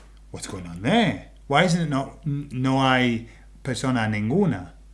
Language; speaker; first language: English; native; English